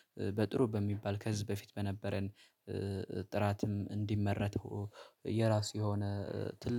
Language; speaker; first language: Amharic; native; Amharic